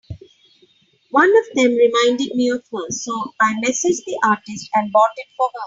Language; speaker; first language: English; non-native, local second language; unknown